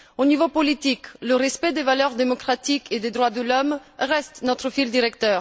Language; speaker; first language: French; non-native, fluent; Bulgarian